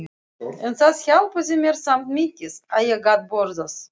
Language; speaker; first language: Icelandic; non-native, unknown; Russian